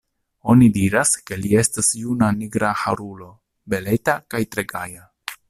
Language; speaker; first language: Esperanto; non-native, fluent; Italian